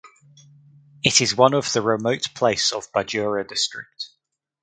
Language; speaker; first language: English; native; English